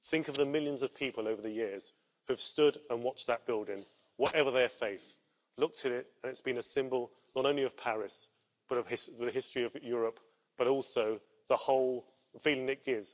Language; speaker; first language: English; native; English